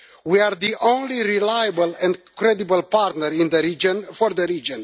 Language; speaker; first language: English; non-native, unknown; Romanian